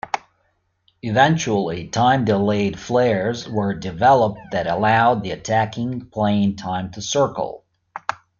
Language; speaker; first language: English; native; English